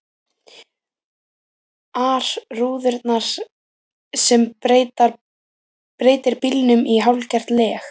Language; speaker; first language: Icelandic; native; Icelandic